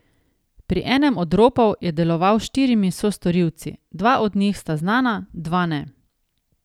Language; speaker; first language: Slovenian; native; Slovenian